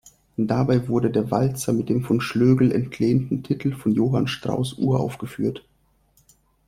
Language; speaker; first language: German; non-native, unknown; Russian